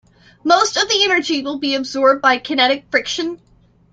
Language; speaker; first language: English; native; English